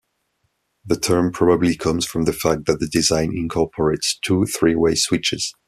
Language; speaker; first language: English; non-native, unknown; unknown